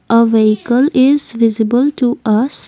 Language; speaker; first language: English; non-native, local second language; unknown